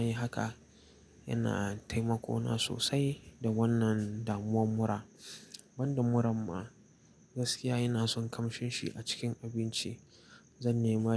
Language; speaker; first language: Hausa; native; Hausa